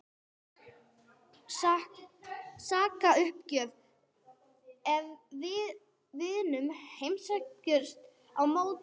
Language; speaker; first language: Icelandic; non-native, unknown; English